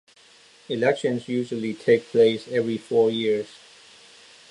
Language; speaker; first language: English; non-native, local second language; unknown